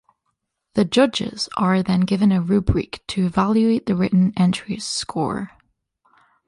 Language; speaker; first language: English; non-native, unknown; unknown